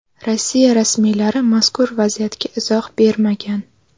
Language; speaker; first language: Uzbek; native; Uzbek